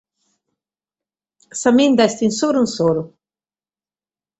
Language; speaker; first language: Sardinian; native; Sardinian